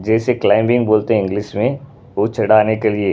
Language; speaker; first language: Hindi; non-native, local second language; Punjabi